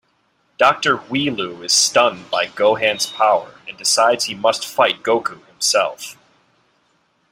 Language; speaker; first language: English; native; English